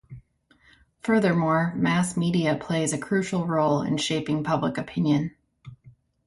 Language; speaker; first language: English; native; English